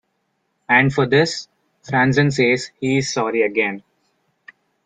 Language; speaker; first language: English; non-native, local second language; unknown